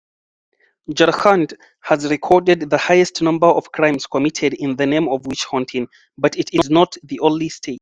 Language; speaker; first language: English; non-native, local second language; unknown